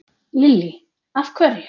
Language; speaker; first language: Icelandic; native; Icelandic